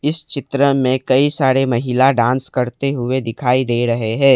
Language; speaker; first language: Hindi; non-native, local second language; Assamese